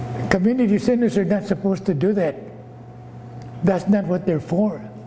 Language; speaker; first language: English; early bilingual, other home language; Spanish